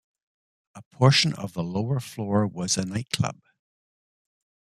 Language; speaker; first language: English; native; English